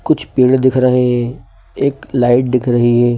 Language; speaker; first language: Hindi; native; Hindi